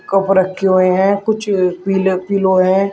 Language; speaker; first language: Hindi; native; Hindi